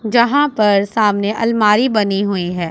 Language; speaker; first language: Hindi; non-native, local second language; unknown